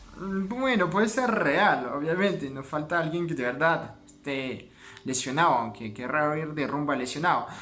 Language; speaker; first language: Spanish; non-native, fluent; French